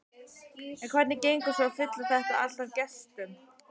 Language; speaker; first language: Icelandic; native; Icelandic